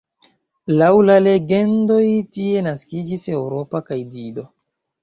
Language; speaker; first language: Esperanto; non-native, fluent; Chinese